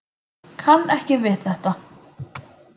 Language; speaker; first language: Icelandic; native; Icelandic